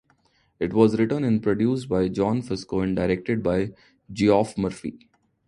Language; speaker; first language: English; non-native, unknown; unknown